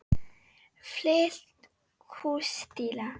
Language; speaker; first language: Icelandic; non-native, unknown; Polish